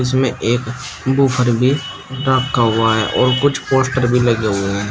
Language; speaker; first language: Hindi; native; Hindi